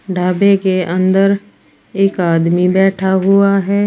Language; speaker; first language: Hindi; native; Hindi